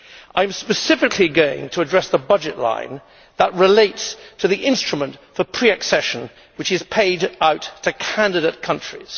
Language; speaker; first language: English; native; English